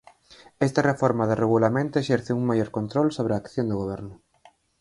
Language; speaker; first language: Galician; native; Galician